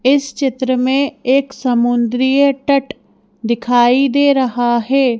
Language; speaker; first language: Hindi; native; Hindi